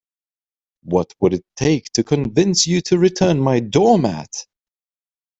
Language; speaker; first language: English; native; English